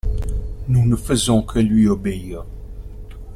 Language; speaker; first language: French; non-native, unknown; Italian